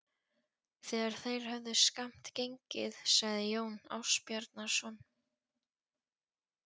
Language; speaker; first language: Icelandic; non-native, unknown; Polish